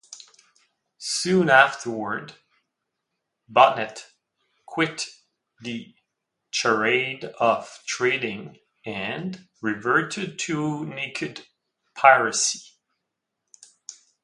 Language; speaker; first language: English; non-native, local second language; French